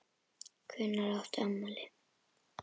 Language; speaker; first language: Icelandic; native; Icelandic